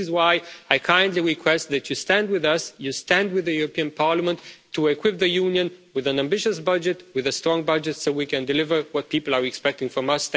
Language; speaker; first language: English; non-native, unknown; Romanian